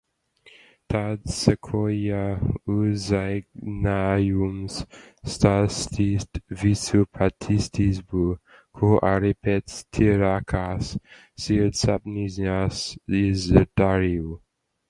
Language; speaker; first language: Latvian; early bilingual, heritage; Latvian